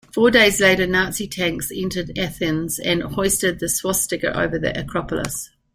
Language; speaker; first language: English; native; English